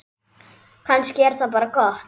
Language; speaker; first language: Icelandic; native; Icelandic